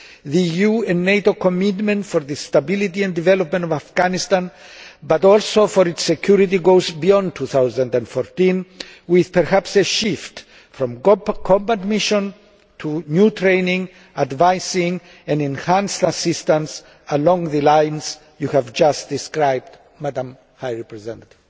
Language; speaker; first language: English; non-native, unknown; Greek